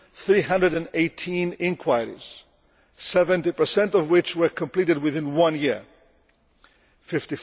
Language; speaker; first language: English; non-native, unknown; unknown